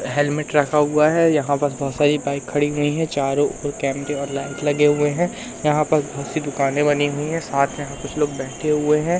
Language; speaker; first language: Hindi; native; Hindi